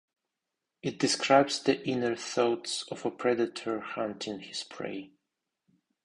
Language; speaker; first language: English; non-native, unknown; Russian